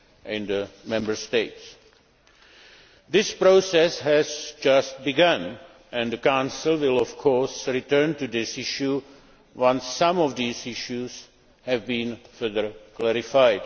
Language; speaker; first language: English; non-native, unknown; Czech